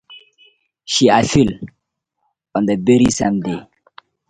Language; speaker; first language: English; non-native, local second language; Hausa